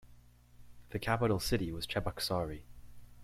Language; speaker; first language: English; native; English